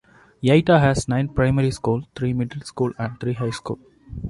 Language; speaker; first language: English; non-native, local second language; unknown